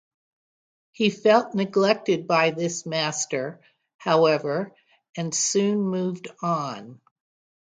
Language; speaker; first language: English; native; English